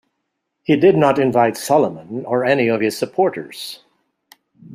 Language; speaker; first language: English; non-native, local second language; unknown